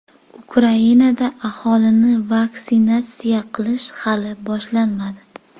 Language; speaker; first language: Uzbek; native; Uzbek